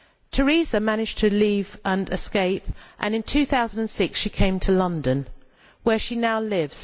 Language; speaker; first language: English; native; English